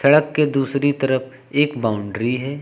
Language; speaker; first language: Hindi; native; Hindi